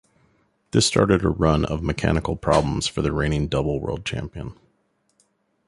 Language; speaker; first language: English; native; English